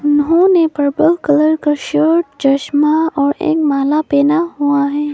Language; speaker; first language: Hindi; non-native, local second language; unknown